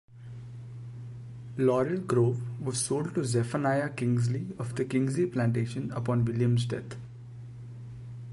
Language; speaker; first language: English; non-native, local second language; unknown